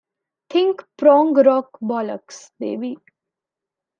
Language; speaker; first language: English; non-native, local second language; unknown